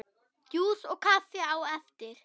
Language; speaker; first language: Icelandic; non-native, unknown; German